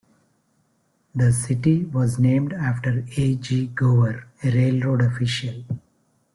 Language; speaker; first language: English; non-native, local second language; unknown